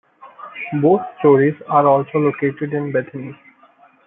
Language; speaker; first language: English; non-native, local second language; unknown